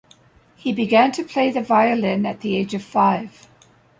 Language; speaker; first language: English; native; English